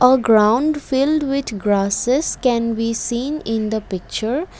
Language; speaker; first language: English; non-native, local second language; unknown